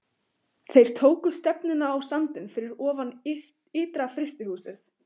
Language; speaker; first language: Icelandic; native; Icelandic